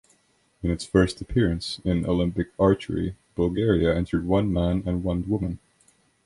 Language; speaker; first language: English; non-native, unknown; Estonian